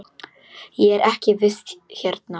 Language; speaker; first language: Icelandic; non-native, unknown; Polish